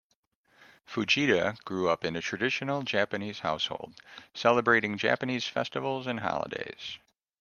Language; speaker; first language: English; native; English